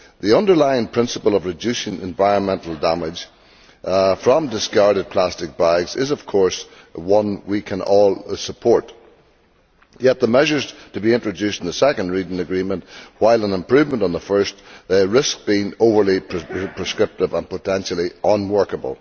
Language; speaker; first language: English; native; English